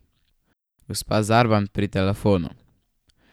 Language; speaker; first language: Slovenian; native; Slovenian